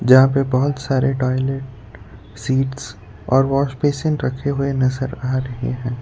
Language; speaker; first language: Hindi; non-native, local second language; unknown